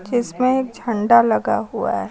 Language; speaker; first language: Hindi; native; Hindi